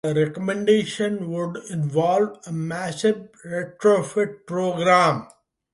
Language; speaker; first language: English; non-native, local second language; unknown